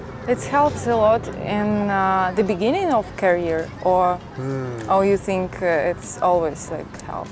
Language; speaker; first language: English; non-native, learner; Russian